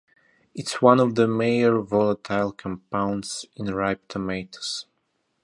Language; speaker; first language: English; non-native, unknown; Russian